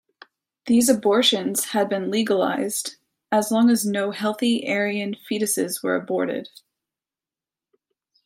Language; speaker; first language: English; native; English